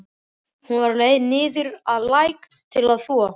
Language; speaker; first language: Icelandic; native; Icelandic